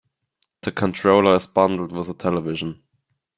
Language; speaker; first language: English; non-native, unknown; German